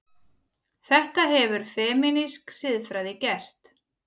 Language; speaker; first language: Icelandic; native; Icelandic